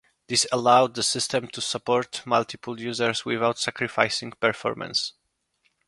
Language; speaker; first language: English; non-native, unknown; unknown